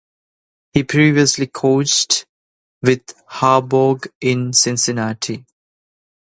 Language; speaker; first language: English; non-native, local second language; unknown